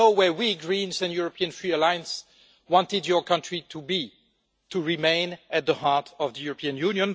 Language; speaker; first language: English; non-native, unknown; French